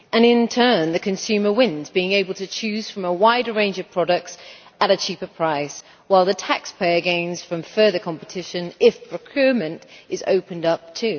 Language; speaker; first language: English; native; English